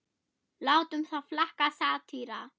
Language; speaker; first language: Icelandic; non-native, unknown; German